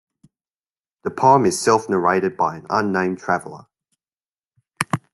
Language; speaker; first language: English; native; English